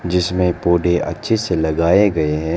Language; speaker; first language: Hindi; non-native, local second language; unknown